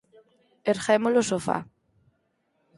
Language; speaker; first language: Galician; native; Galician